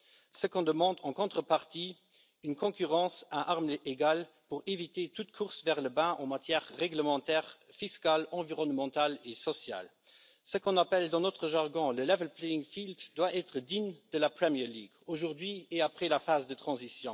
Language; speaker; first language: French; non-native, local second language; Luxembourgish